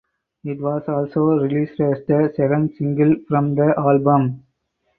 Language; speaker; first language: English; non-native, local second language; Tamil